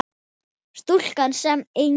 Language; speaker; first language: Icelandic; non-native, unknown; Thai